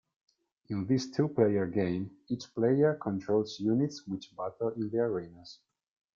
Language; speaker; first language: English; non-native, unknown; Italian